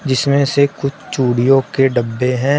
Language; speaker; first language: Hindi; native; Hindi